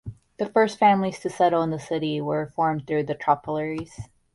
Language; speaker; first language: English; native; English